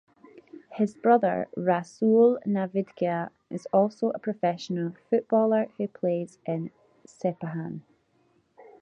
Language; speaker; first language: English; native; English